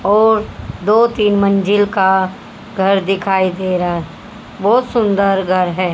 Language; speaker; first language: Hindi; native; Hindi